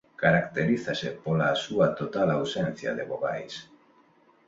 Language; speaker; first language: Galician; non-native, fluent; Spanish